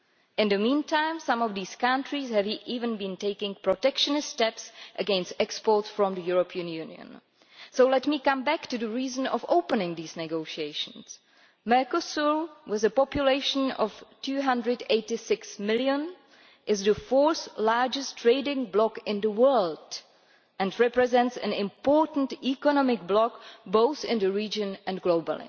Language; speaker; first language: English; non-native, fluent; Czech